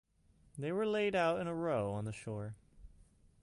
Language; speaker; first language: English; native; English